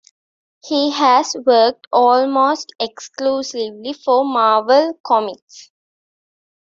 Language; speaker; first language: English; non-native, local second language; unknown